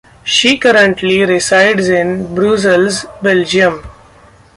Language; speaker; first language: English; non-native, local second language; Marathi